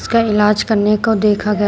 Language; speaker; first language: Hindi; native; Hindi